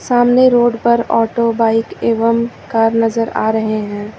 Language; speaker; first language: Hindi; native; Hindi